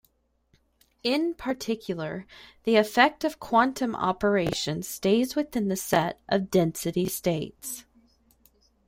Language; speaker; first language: English; native; English